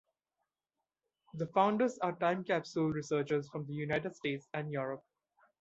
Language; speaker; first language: English; non-native, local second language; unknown